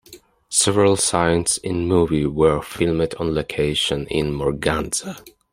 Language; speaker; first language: English; non-native, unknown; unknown